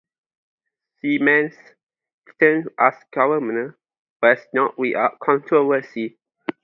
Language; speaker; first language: English; non-native, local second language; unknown